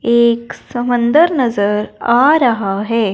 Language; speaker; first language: Hindi; non-native, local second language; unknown